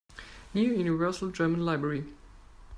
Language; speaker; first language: English; non-native, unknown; German